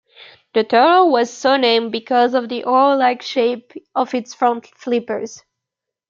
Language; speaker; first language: English; native; English